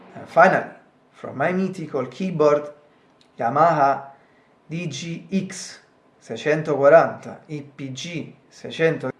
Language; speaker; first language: English; non-native, learner; Italian